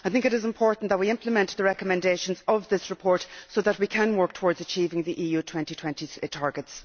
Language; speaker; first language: English; native; English